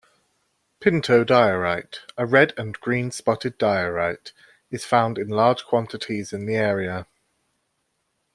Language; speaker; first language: English; native; English